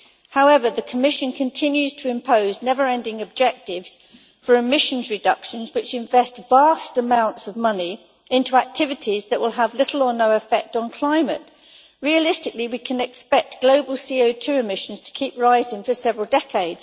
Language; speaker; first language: English; native; English